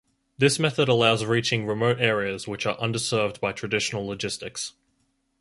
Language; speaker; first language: English; native; English